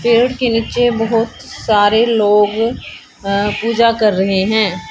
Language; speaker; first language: Hindi; native; Hindi